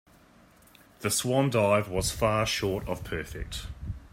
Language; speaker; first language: English; native; English